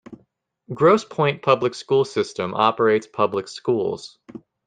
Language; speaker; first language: English; native; English